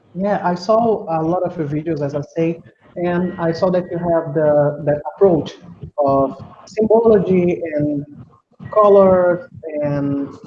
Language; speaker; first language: English; non-native, fluent; Portuguese